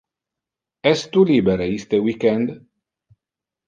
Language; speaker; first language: Interlingua; non-native, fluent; Italian